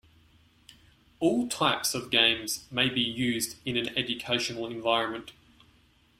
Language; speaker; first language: English; native; English